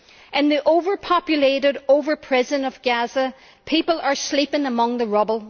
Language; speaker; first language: English; native; English